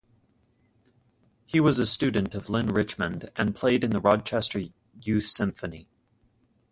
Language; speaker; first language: English; native; English